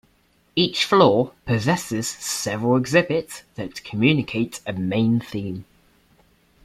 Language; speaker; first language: English; native; English